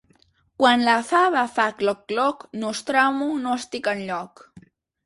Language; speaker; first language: Catalan; native; Catalan